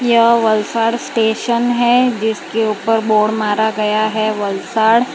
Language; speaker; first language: Hindi; non-native, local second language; Gujarati